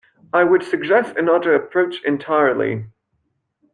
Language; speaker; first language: English; non-native, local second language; French